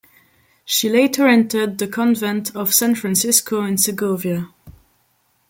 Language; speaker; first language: English; non-native, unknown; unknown